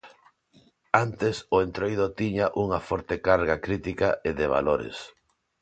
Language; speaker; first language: Galician; non-native, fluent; Spanish